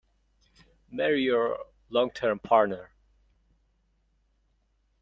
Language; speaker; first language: English; non-native, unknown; Mongolian